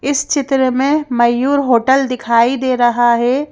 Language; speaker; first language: Hindi; native; Hindi